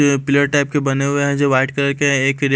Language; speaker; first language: Hindi; native; Hindi